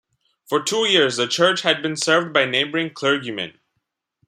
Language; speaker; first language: English; non-native, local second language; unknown